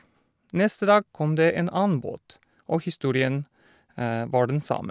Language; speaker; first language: Norwegian; non-native, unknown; Polish